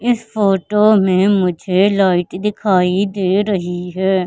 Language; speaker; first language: Hindi; native; Hindi